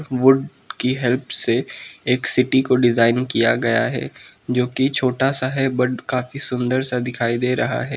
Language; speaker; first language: Hindi; non-native, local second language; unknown